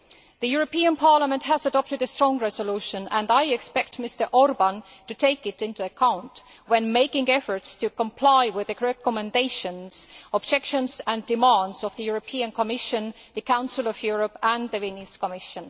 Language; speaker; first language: English; non-native, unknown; Estonian